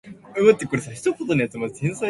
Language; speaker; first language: English; native; English